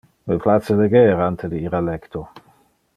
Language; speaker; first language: Interlingua; non-native, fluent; Dutch